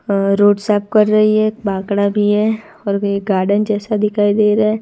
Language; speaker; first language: Hindi; non-native, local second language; Gujarati